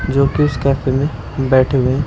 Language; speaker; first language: Hindi; native; Hindi